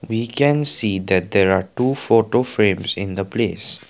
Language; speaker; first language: English; non-native, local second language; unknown